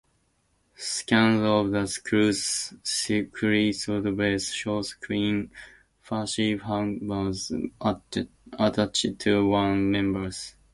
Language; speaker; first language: English; native; English